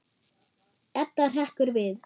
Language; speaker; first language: Icelandic; non-native, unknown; German